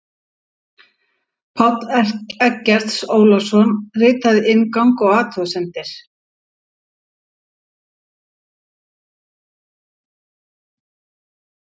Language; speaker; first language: Icelandic; native; Icelandic